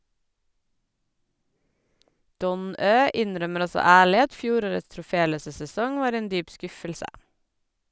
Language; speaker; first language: Norwegian; native; Norwegian